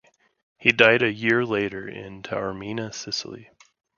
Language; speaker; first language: English; native; English